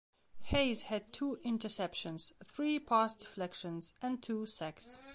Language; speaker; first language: English; non-native, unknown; Belarusian